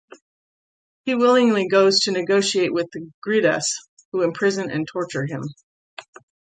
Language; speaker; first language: English; native; English